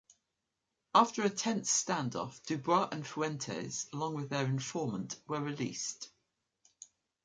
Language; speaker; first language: English; native; English